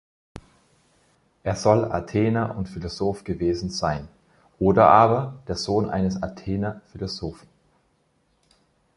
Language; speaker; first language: German; native; German